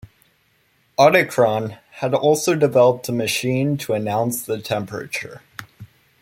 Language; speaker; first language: English; native; English